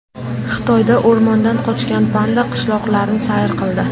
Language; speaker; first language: Uzbek; native; Uzbek